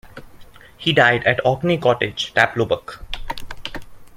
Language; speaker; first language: English; non-native, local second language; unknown